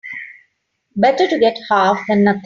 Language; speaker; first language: English; non-native, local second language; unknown